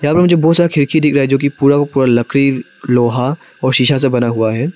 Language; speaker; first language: Hindi; non-native, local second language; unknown